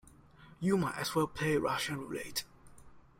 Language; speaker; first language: English; non-native, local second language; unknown